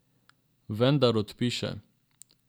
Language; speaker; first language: Slovenian; non-native, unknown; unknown